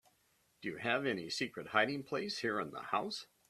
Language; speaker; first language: English; native; English